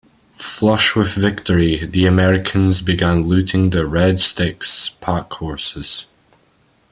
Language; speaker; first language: English; native; English